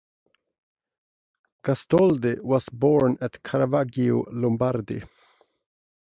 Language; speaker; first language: English; non-native, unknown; Swedish